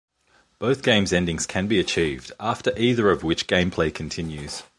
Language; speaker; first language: English; native; English